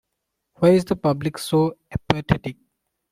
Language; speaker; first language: English; non-native, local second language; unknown